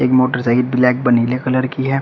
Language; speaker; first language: Hindi; native; Hindi